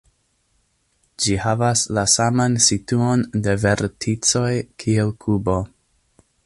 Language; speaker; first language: Esperanto; non-native, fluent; English